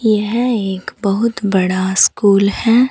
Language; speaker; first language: Hindi; native; Hindi